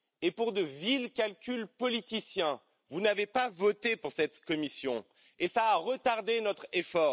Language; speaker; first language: French; native; French